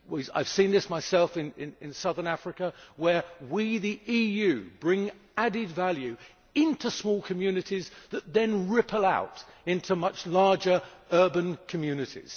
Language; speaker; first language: English; native; English